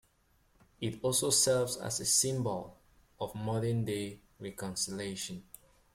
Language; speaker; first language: English; native; English